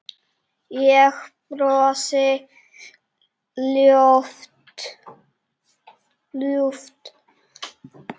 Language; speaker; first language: Icelandic; non-native, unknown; Czech